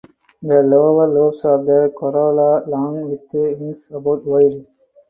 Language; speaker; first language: English; non-native, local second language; Tamil